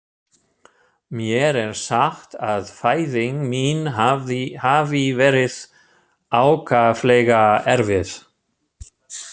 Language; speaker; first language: Icelandic; non-native, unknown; German